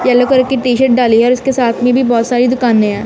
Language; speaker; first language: Hindi; non-native, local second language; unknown